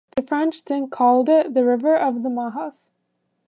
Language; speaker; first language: English; native; English